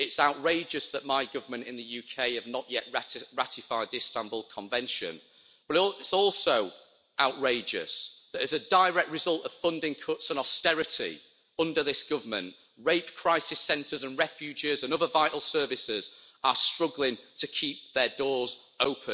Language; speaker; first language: English; native; English